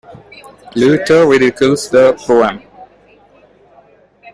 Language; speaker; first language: English; non-native, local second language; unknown